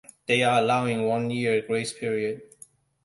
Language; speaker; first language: English; non-native, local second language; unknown